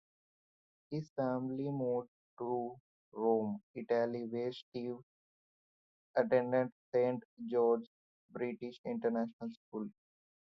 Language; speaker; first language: English; non-native, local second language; Hindi